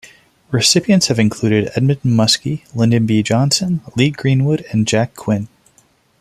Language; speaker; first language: English; non-native, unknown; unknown